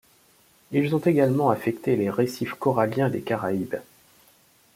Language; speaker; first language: French; native; French